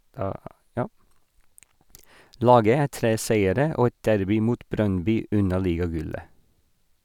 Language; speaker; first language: Norwegian; non-native, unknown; English